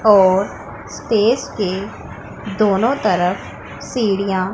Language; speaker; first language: Hindi; non-native, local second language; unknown